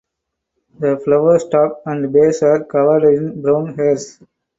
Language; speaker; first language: English; non-native, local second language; Tamil